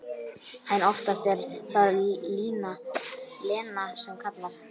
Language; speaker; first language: Icelandic; native; Icelandic